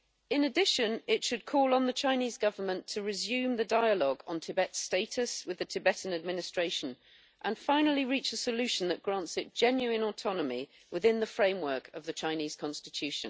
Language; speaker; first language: English; native; English